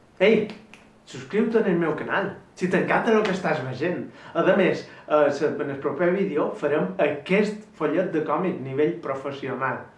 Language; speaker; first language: Catalan; native; Catalan